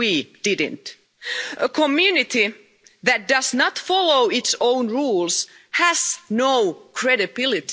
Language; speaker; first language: English; non-native, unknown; Finnish